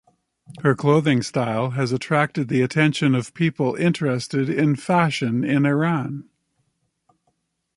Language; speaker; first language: English; native; English